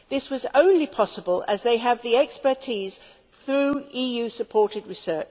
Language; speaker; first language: English; native; English